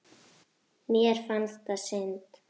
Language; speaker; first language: Icelandic; native; Icelandic